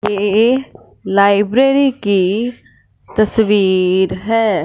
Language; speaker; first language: Hindi; non-native, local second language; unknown